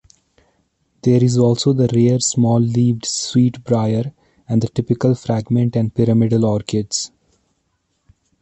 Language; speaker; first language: English; non-native, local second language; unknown